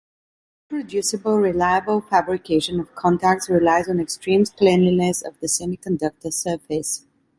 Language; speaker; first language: English; non-native, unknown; Italian